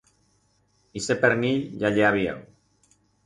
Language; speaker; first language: Aragonese; non-native, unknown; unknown